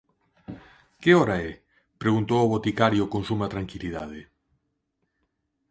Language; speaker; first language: Galician; non-native, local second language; Spanish